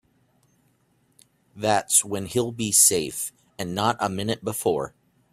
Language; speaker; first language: English; native; English